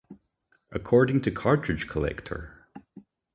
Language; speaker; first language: English; native; English